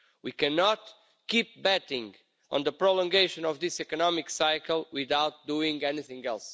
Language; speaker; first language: English; non-native, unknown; Portuguese